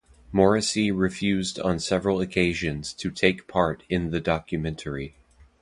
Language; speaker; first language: English; native; English